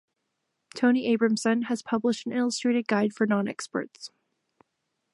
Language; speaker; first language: English; non-native, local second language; French